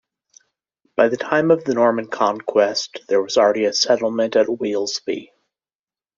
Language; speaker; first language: English; native; English